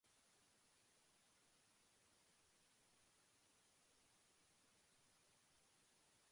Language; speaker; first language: English; non-native, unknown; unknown